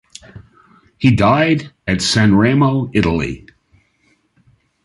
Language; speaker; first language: English; native; English